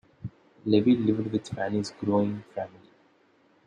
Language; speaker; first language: English; non-native, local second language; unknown